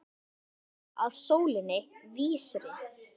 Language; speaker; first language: Icelandic; native; Icelandic